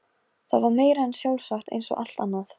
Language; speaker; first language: Icelandic; non-native, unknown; Polish